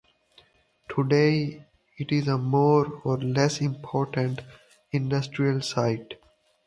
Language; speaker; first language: English; non-native, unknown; Saraiki